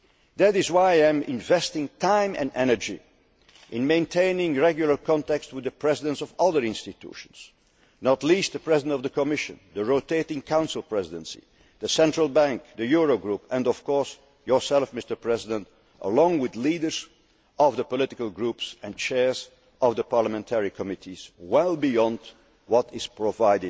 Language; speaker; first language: English; non-native, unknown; Dutch